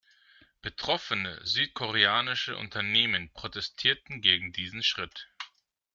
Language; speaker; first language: German; non-native, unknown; Greek